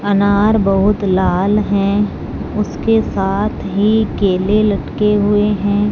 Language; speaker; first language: Hindi; non-native, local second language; Punjabi